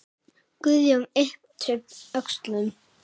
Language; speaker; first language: Icelandic; native; Icelandic